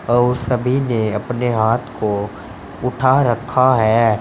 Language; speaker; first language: Hindi; native; Hindi